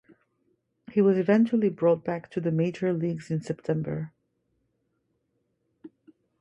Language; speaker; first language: English; non-native, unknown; Arabic